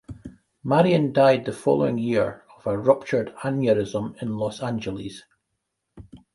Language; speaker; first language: English; native; English